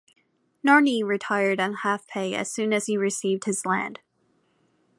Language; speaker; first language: English; native; English